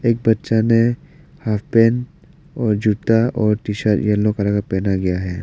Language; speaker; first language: Hindi; non-native, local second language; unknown